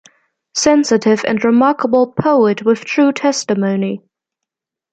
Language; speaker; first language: English; non-native, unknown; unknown